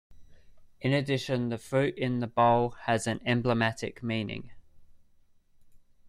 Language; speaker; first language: English; native; English